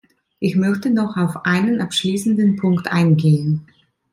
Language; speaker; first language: German; non-native, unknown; Italian